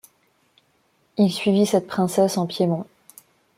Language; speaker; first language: French; non-native, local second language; Malagasy